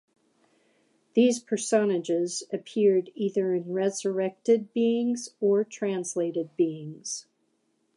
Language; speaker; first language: English; native; English